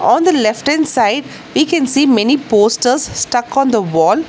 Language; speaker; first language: English; non-native, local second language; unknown